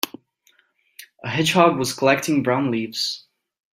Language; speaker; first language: English; native; English